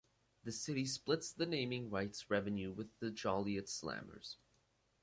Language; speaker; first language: English; native; English